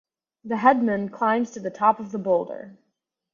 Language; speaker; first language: English; native; English